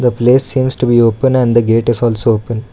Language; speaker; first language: English; non-native, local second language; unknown